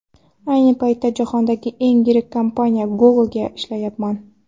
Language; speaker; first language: Uzbek; non-native, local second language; Kara-Kalpak